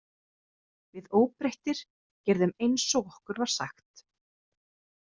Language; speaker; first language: Icelandic; native; Icelandic